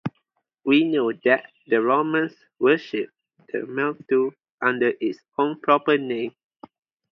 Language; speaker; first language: English; non-native, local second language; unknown